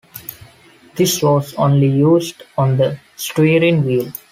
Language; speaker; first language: English; non-native, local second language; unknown